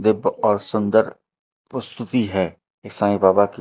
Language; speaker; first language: Hindi; native; Hindi